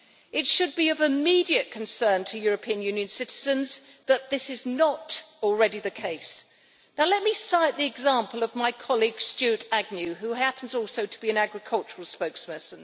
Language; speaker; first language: English; native; English